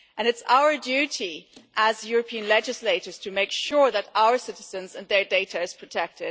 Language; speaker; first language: English; non-native, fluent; German